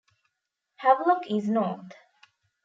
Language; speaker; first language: English; non-native, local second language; Tamil